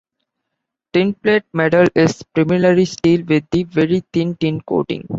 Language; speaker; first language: English; non-native, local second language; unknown